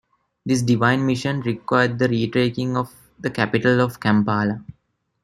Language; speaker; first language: English; non-native, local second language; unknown